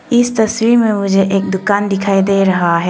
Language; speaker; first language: Hindi; non-native, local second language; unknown